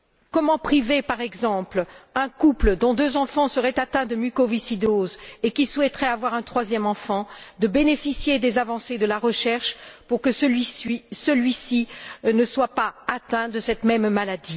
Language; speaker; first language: French; native; French